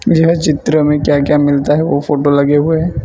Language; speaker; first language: Hindi; non-native, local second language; Gujarati